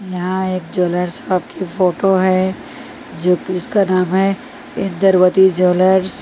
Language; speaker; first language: Hindi; non-native, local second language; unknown